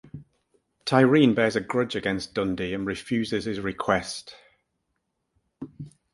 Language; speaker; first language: English; native; English